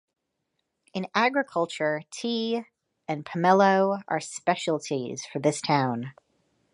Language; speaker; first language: English; native; English